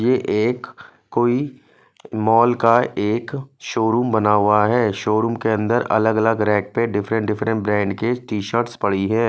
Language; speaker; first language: Hindi; non-native, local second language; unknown